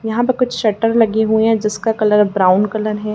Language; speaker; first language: Hindi; native; Hindi